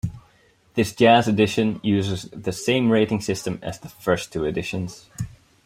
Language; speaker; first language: English; non-native, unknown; Dutch